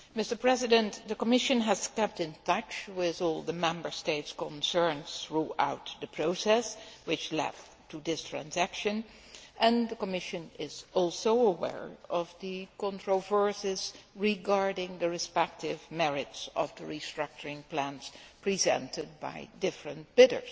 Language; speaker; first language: English; non-native, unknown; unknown